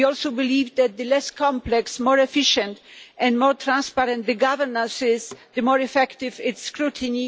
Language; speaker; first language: English; non-native, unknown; Polish